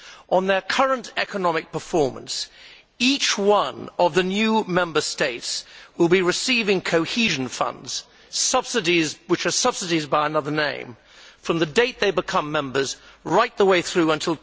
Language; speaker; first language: English; native; English